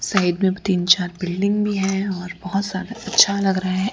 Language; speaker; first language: Hindi; non-native, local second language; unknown